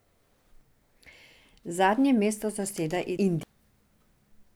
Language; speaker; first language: Slovenian; non-native, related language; Serbian